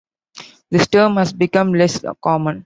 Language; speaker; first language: English; non-native, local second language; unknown